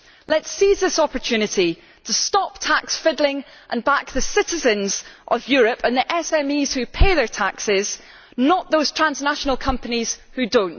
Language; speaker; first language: English; native; English